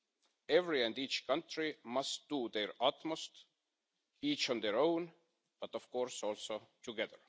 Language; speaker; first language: English; non-native, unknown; Estonian